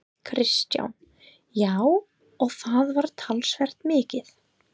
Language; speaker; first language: Icelandic; non-native, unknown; English